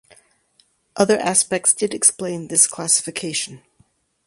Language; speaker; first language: English; native; English